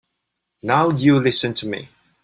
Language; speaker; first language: English; non-native, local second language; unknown